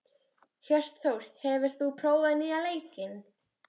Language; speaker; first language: Icelandic; native; Icelandic